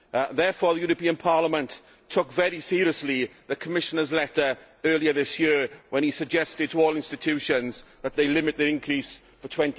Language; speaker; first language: English; native; English